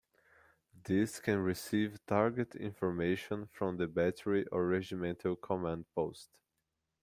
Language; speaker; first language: English; non-native, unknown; Portuguese